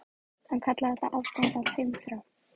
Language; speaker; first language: Icelandic; native; Icelandic